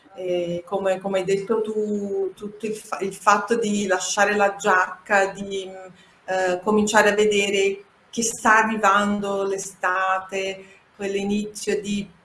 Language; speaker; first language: Italian; non-native, fluent; Portuguese